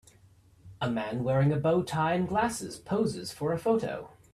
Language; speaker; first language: English; native; English